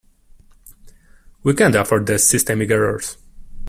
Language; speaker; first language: English; non-native, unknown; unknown